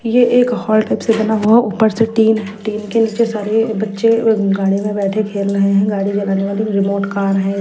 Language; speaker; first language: Hindi; non-native, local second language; Punjabi